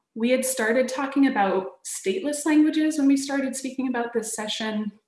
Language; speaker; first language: English; native; English